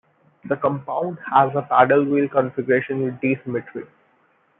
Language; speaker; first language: English; non-native, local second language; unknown